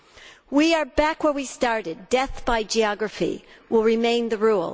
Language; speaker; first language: English; native; English